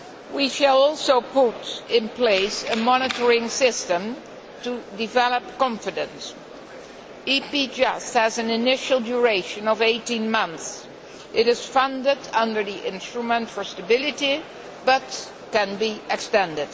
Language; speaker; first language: English; non-native, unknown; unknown